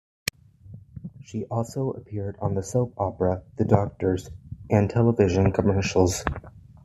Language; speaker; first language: English; native; English